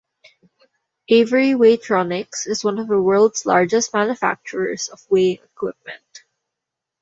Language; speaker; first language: English; non-native, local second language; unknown